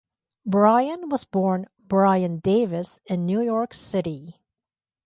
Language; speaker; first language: English; native; English